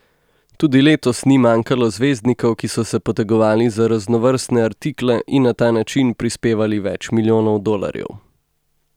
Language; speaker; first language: Slovenian; native; Slovenian